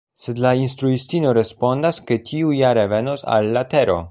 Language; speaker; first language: Esperanto; non-native, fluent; Polish